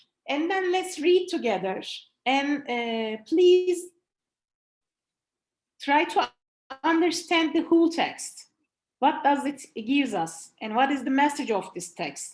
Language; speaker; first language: English; non-native, fluent; Turkish